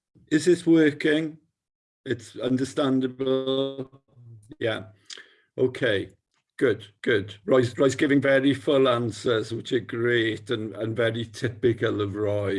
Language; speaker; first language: English; native; English